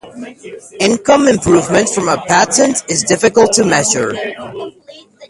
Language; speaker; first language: English; non-native, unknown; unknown